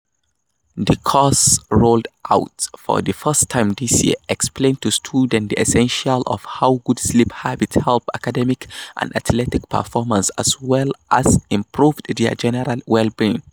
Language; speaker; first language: English; non-native, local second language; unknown